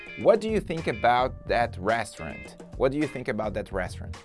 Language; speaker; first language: English; non-native, fluent; Portuguese